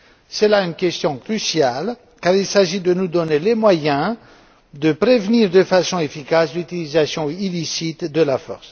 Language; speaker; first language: French; non-native, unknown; Romanian